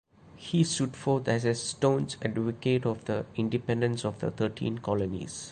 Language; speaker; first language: English; non-native, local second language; Malayalam